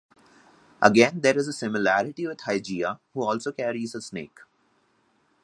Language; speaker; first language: English; non-native, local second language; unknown